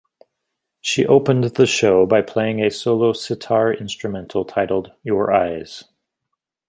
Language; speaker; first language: English; native; English